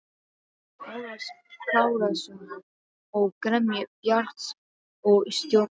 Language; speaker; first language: Icelandic; non-native, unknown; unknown